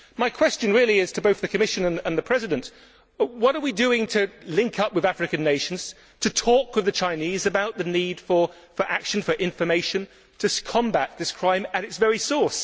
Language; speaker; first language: English; native; English